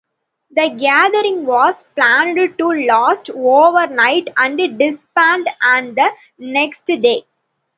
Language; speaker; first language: English; non-native, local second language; Tamil